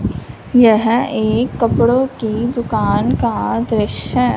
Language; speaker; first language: Hindi; non-native, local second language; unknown